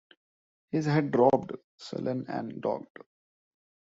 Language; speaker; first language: English; non-native, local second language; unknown